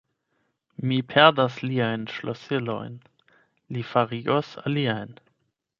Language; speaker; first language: Esperanto; non-native, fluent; German